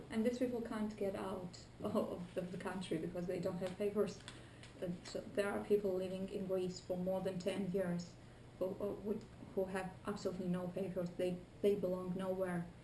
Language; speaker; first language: English; non-native, fluent; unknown